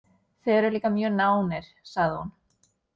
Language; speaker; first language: Icelandic; non-native, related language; Norwegian